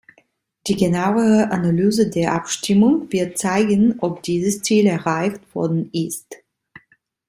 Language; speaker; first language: German; non-native, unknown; Italian